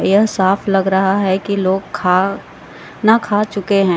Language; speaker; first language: Hindi; native; Hindi